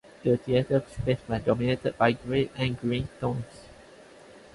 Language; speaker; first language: English; non-native, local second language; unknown